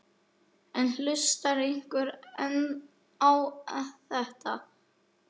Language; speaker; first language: Icelandic; native; Icelandic